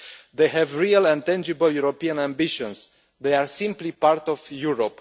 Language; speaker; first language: English; non-native, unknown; Romanian